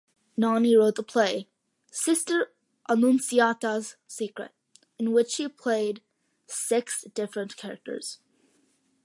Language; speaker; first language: English; early bilingual, other home language; Malayalam